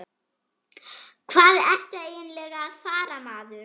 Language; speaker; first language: Icelandic; non-native, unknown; German